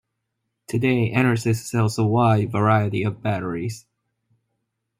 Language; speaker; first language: English; non-native, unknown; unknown